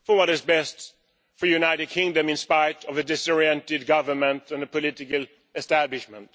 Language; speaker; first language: English; non-native, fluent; Swedish